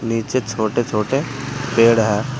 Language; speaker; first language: Hindi; native; Hindi